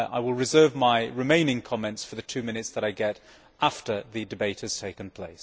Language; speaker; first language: English; native; English